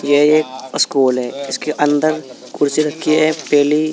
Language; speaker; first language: Hindi; native; Hindi